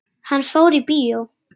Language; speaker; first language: Icelandic; native; Icelandic